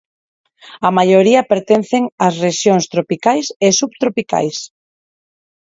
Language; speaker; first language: Galician; non-native, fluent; Spanish